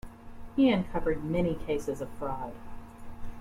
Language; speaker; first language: English; native; English